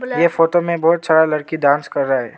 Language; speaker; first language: Hindi; non-native, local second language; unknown